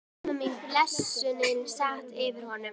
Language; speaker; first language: Icelandic; native; Icelandic